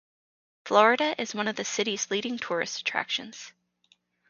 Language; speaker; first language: English; native; English